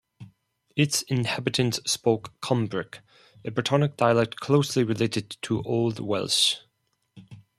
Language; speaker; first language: English; non-native, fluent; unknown